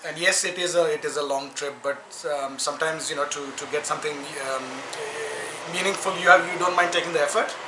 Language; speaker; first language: English; native; English